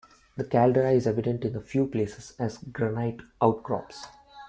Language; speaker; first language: English; non-native, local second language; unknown